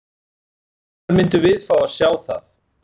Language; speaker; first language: Icelandic; native; Icelandic